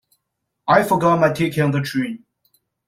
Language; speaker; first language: English; non-native, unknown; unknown